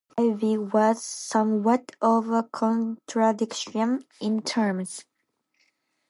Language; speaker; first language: English; non-native, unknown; Japanese